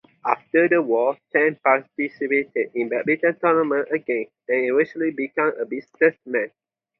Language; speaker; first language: English; non-native, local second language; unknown